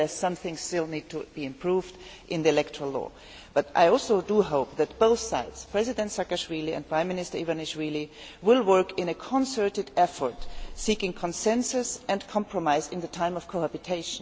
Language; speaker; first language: English; non-native, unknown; German